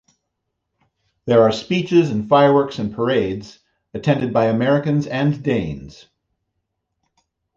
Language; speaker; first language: English; native; English